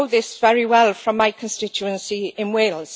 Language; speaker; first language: English; native; English